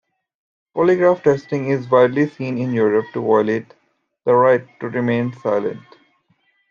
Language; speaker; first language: English; native; English